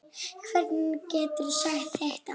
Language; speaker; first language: Icelandic; non-native, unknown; Polish